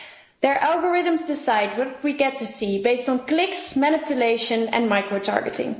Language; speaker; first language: English; non-native, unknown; Dutch